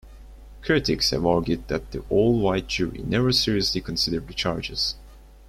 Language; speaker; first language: English; non-native, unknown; Turkish